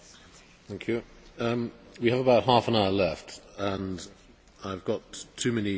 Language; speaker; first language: English; native; English